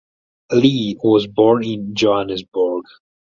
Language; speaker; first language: English; non-native, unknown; Italian